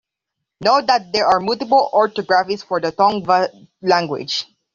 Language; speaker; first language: English; non-native, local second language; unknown